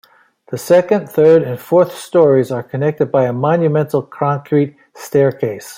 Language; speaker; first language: English; native; English